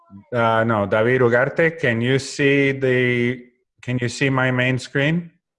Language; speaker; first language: English; native; English